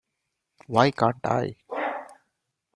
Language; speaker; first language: English; non-native, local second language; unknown